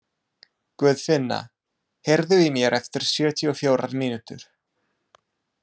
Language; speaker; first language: Icelandic; non-native, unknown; English